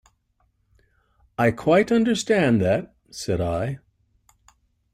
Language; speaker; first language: English; native; English